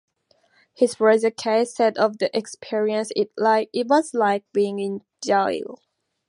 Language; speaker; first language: English; native; English